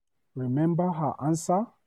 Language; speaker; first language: English; non-native, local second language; Hausa